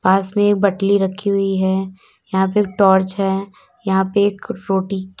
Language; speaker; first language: Hindi; native; Hindi